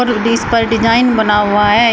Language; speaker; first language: Hindi; native; Hindi